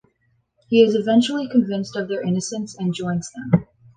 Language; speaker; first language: English; native; English